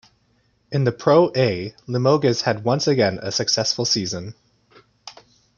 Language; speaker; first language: English; native; English